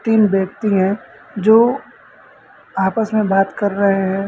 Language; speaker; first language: Hindi; native; Hindi